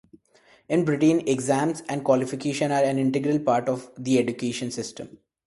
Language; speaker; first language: English; non-native, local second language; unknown